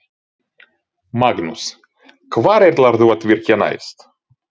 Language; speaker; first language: Icelandic; non-native, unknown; Ukrainian